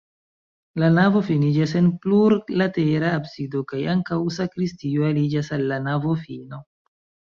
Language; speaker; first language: Esperanto; non-native, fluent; Chinese